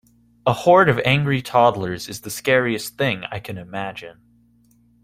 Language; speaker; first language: English; native; English